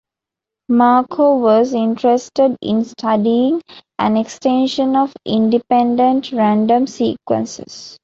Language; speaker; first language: English; non-native, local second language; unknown